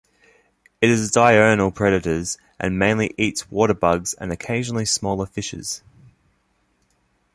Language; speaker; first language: English; native; English